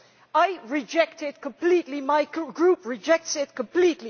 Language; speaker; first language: English; non-native, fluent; Dutch